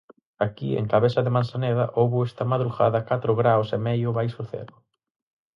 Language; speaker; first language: Galician; native; Galician